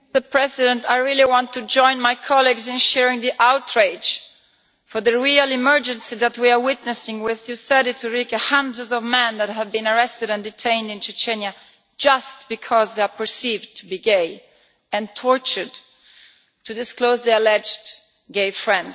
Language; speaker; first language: English; non-native, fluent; Italian